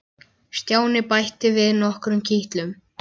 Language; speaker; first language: Icelandic; native; Icelandic